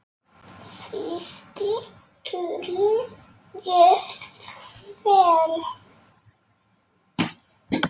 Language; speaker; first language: Icelandic; non-native, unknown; Polish